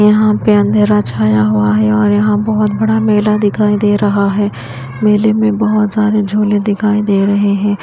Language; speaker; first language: Hindi; native; Hindi